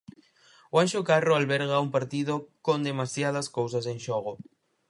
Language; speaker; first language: Galician; native; Galician